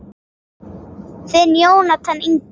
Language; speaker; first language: Icelandic; native; Icelandic